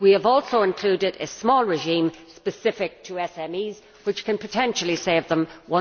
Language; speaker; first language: English; native; English